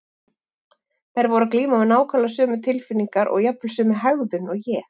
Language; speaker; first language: Icelandic; native; Icelandic